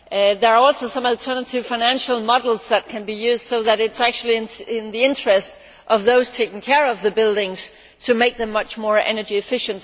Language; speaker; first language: English; native; English